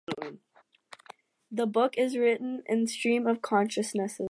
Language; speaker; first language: English; native; English